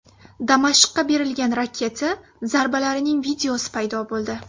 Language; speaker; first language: Uzbek; native; Uzbek